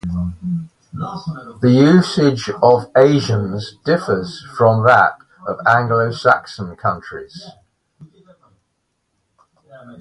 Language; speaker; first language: English; native; English